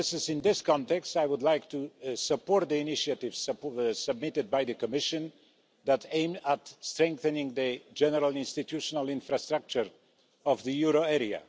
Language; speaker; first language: English; non-native, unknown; Polish